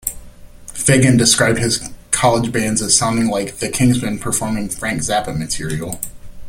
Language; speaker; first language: English; native; English